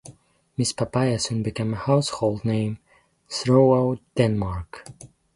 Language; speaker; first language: English; non-native, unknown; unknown